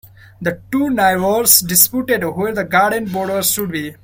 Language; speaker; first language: English; non-native, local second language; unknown